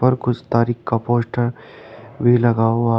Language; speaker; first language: Hindi; native; Hindi